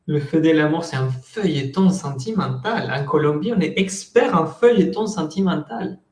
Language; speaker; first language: French; non-native, fluent; Spanish